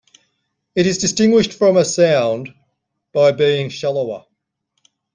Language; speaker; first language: English; native; English